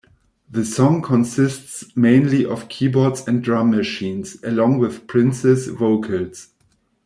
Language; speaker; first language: English; non-native, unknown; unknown